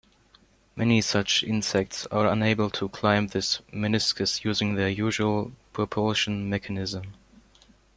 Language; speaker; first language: English; non-native, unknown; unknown